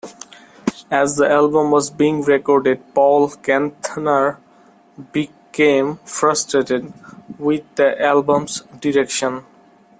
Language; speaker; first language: English; non-native, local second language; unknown